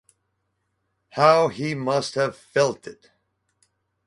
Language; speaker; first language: English; native; English